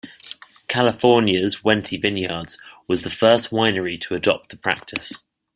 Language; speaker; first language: English; native; English